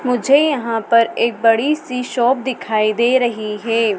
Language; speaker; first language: Hindi; native; Hindi